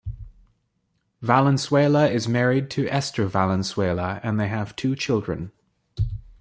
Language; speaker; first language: English; native; English